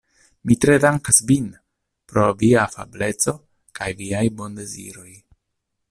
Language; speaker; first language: Esperanto; non-native, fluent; Italian